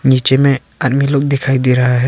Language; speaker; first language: Hindi; non-native, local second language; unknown